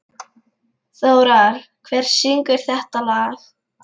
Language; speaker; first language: Icelandic; non-native, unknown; Lithuanian